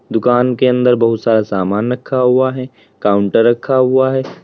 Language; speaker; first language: Hindi; native; Hindi